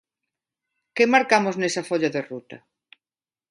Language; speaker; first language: Galician; non-native, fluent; Spanish